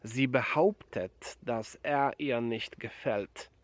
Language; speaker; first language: German; non-native, fluent; Polish